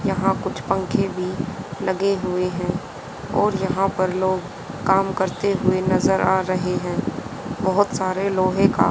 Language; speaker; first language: Hindi; native; Hindi